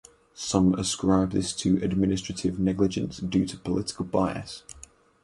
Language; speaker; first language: English; native; English